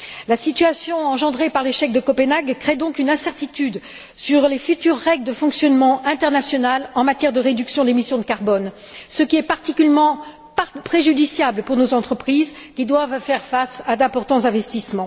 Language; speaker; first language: French; native; French